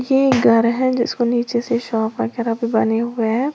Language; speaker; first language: Hindi; native; Hindi